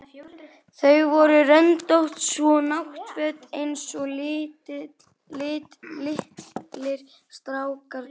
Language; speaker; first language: Icelandic; native; Icelandic